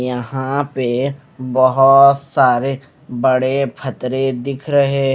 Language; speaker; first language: Hindi; non-native, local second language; Punjabi